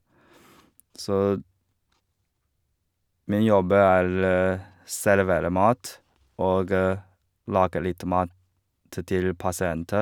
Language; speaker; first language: Norwegian; non-native, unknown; Chinese